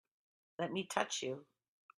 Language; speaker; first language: English; native; English